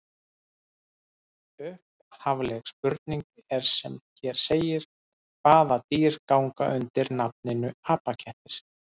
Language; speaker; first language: Icelandic; native; Icelandic